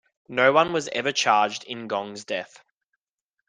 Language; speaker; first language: English; native; English